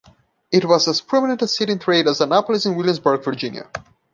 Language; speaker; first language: English; non-native, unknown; Portuguese